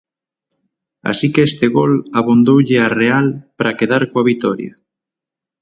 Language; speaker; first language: Galician; native; Galician